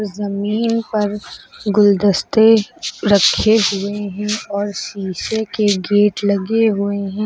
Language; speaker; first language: Hindi; native; Hindi